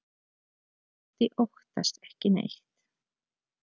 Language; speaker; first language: Icelandic; non-native, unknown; Polish